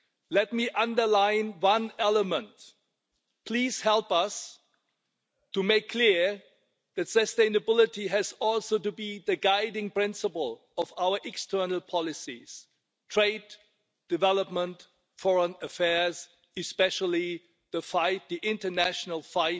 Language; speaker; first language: English; non-native, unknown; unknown